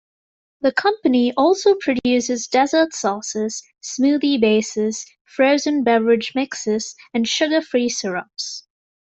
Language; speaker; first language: English; native; English